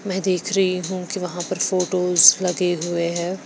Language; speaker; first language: Hindi; non-native, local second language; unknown